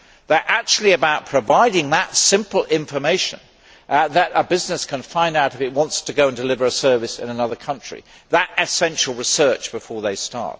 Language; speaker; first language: English; native; English